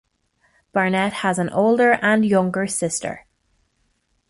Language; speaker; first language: English; native; English